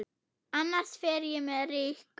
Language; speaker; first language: Icelandic; non-native, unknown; German